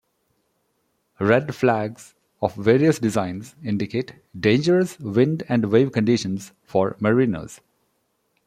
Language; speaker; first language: English; non-native, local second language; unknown